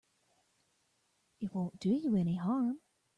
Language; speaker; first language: English; native; English